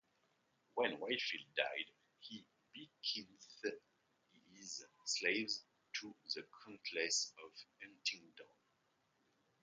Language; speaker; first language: English; non-native, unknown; French